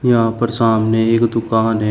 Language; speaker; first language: Hindi; native; Hindi